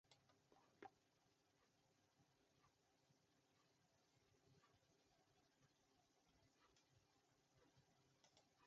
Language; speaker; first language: English; native; English